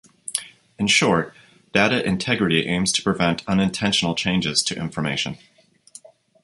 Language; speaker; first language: English; native; English